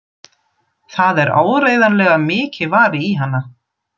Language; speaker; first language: Icelandic; non-native, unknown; German